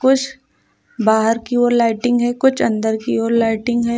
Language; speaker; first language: Hindi; native; Hindi